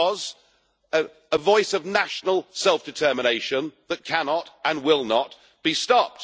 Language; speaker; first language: English; native; English